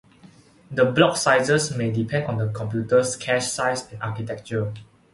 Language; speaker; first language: English; non-native, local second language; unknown